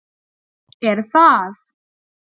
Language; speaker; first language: Icelandic; non-native, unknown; Polish